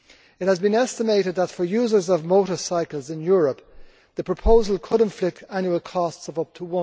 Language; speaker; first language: English; native; English